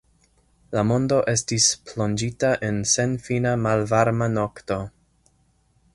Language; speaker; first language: Esperanto; non-native, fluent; English